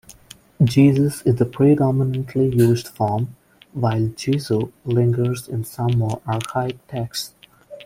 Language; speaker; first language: English; non-native, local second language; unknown